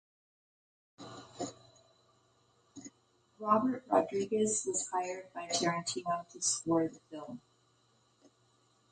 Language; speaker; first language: English; native; English